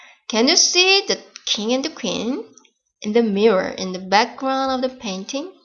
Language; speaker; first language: English; non-native, fluent; Korean